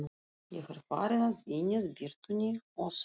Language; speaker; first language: Icelandic; non-native, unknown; Russian